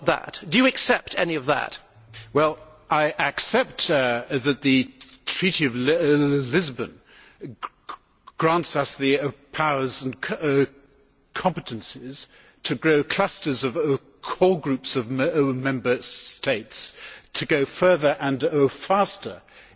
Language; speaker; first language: English; native; English